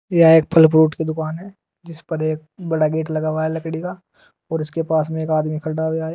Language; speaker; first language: Hindi; native; Hindi